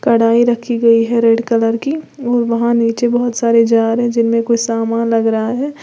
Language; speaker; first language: Hindi; native; Hindi